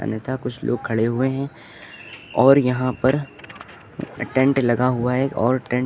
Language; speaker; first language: Hindi; native; Hindi